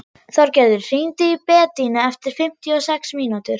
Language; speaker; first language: Icelandic; non-native, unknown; German